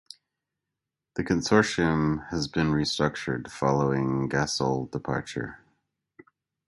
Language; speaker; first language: English; native; English